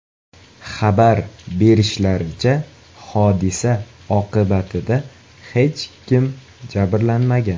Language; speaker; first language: Uzbek; native; Uzbek